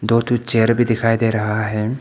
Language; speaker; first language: Hindi; non-native, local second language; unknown